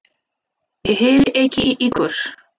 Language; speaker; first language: Icelandic; non-native, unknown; Russian